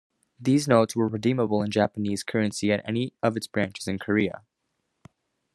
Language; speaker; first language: English; native; English